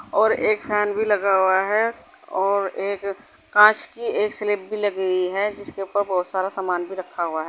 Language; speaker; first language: Hindi; native; Hindi